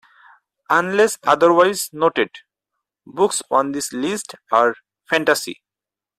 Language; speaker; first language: English; non-native, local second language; Bangla